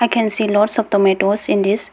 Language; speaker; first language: English; non-native, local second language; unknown